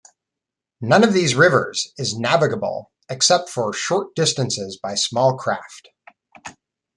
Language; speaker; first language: English; native; English